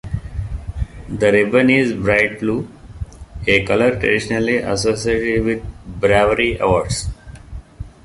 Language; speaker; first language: English; non-native, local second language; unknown